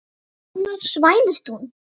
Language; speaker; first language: Icelandic; native; Icelandic